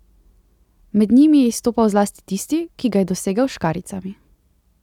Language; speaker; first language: Slovenian; native; Slovenian